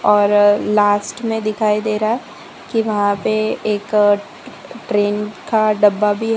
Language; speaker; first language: Hindi; non-native, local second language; Gujarati